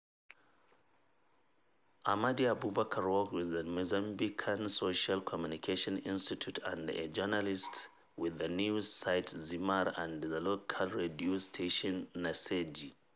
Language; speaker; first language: English; non-native, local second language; Hausa